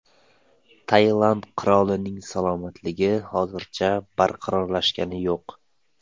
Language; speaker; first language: Uzbek; non-native, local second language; Tajik